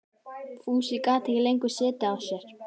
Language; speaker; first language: Icelandic; native; Icelandic